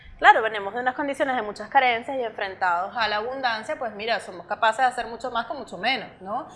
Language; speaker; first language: Spanish; native; Spanish